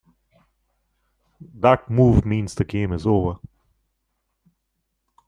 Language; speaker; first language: English; non-native, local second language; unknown